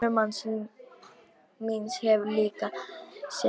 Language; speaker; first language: Icelandic; non-native, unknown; Polish